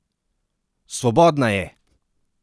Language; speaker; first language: Slovenian; non-native, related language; Serbian